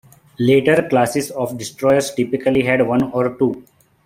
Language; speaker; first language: English; non-native, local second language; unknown